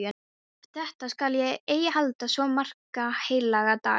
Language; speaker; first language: Icelandic; non-native, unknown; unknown